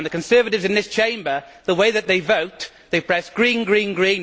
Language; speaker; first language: English; native; English